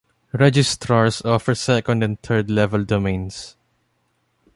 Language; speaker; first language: English; non-native, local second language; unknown